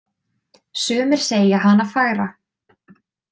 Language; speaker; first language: Icelandic; native; Icelandic